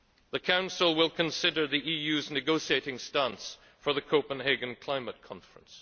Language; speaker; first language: English; native; English